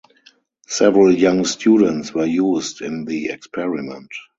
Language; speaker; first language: English; non-native, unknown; German